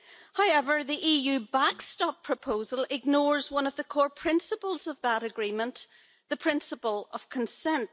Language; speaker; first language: English; native; English